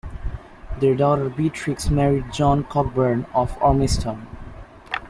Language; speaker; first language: English; native; English